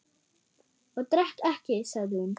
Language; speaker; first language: Icelandic; non-native, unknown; German